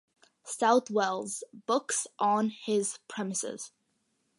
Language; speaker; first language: English; early bilingual, other home language; Malayalam